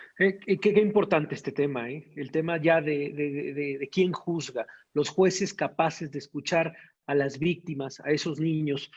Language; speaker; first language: Spanish; native; Spanish